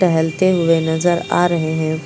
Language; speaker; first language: Hindi; native; Hindi